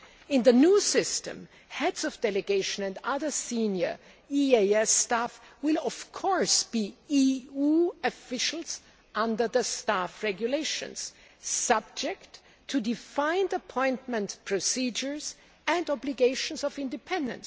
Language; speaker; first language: English; non-native, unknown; German